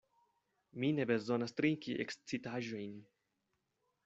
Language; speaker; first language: Esperanto; non-native, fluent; Spanish